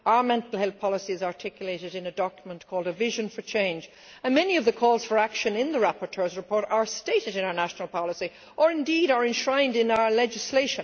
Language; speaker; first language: English; native; English